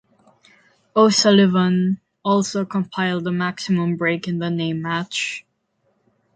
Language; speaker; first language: English; non-native, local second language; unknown